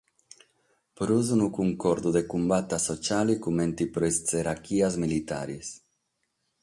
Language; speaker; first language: Sardinian; non-native, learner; Catalan